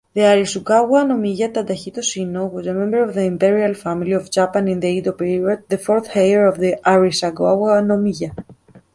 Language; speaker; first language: English; native; English